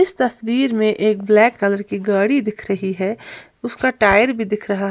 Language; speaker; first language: Hindi; native; Hindi